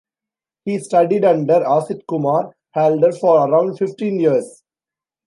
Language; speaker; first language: English; non-native, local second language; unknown